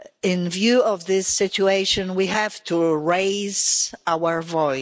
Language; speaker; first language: English; non-native, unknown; Polish